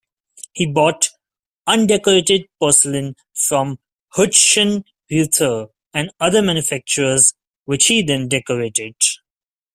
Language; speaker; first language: English; non-native, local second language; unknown